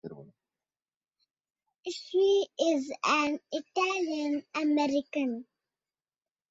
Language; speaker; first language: English; non-native, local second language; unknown